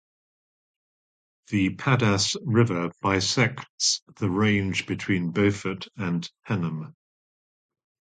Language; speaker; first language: English; native; English